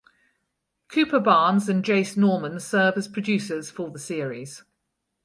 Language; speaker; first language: English; native; English